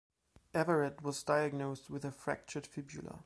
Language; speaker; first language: English; non-native, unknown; German